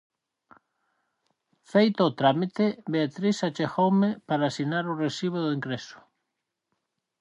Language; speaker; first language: Galician; native; Galician